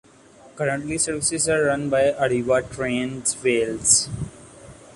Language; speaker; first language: English; non-native, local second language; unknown